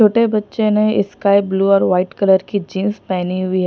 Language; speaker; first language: Hindi; non-native, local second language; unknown